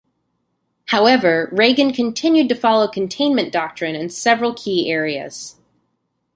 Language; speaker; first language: English; native; English